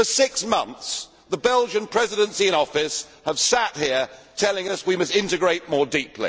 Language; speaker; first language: English; native; English